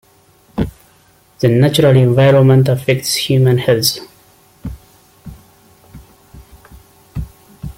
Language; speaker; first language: English; non-native, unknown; Amharic